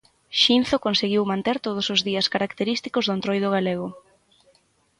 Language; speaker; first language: Galician; native; Galician